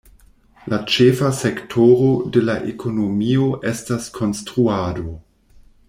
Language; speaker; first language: Esperanto; non-native, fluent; German